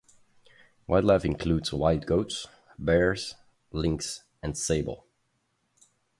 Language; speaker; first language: English; non-native, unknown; German